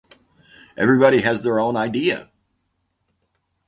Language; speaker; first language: English; native; English